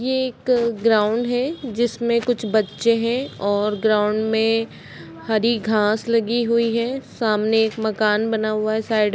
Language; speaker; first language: Hindi; native; Hindi